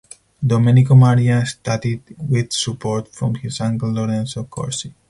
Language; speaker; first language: English; non-native, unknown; Spanish